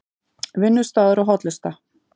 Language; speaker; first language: Icelandic; native; Icelandic